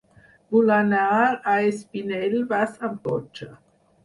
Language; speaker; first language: Catalan; non-native, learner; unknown